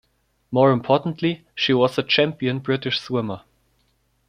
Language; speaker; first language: English; non-native, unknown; German